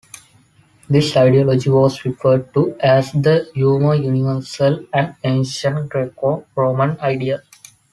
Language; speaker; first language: English; non-native, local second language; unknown